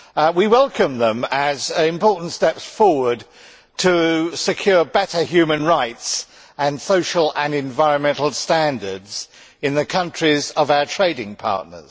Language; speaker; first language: English; native; English